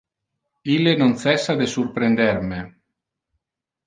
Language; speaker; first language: Interlingua; non-native, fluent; Italian